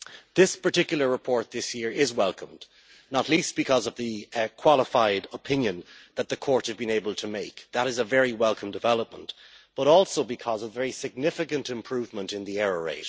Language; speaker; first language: English; native; English